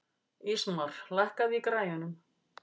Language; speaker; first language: Icelandic; native; Icelandic